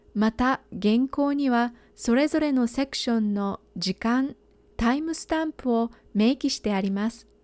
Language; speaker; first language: Japanese; native; Japanese